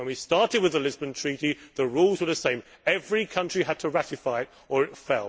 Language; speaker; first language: English; native; English